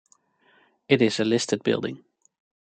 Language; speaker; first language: English; non-native, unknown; Dutch